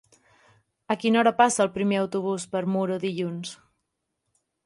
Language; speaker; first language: Catalan; native; Catalan